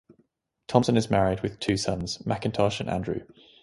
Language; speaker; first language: English; native; English